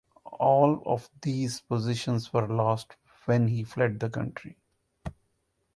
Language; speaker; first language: English; non-native, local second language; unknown